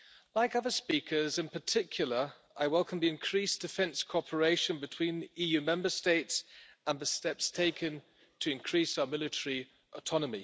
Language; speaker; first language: English; non-native, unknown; German